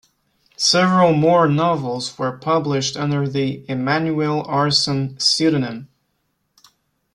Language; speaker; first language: English; non-native, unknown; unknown